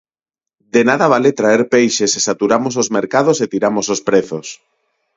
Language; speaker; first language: Galician; non-native, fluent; Spanish